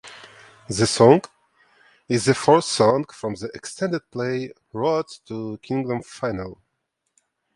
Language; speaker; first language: English; non-native, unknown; Ukrainian